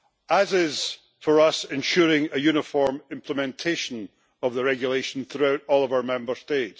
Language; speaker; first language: English; native; English